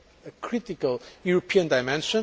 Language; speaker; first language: English; non-native, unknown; Portuguese